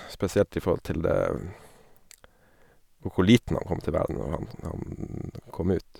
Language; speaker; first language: Norwegian; native; Norwegian